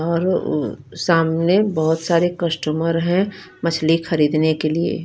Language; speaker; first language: Hindi; non-native, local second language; Punjabi